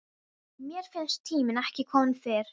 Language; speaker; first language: Icelandic; non-native, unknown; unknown